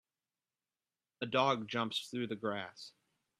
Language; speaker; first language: English; native; English